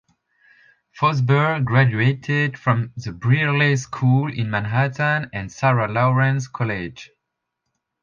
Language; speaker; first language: English; non-native, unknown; French